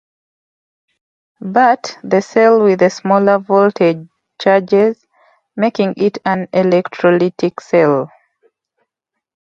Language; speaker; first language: English; native; English